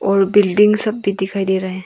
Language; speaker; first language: Hindi; non-native, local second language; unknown